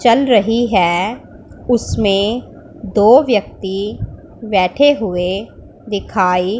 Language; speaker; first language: Hindi; non-native, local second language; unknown